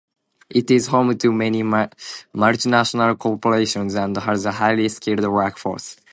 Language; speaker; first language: English; non-native, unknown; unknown